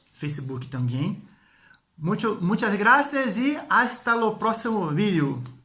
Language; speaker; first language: Portuguese; non-native, learner; Spanish